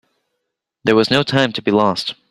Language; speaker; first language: English; native; English